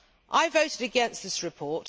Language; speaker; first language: English; native; English